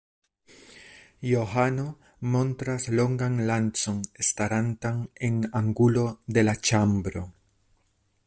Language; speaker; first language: Esperanto; non-native, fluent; Spanish